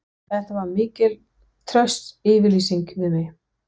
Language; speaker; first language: Icelandic; non-native, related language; Danish